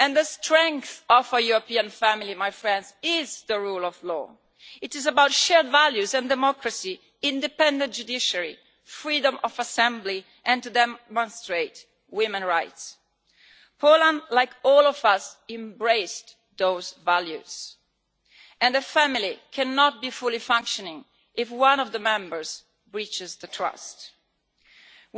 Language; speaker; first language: English; non-native, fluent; Italian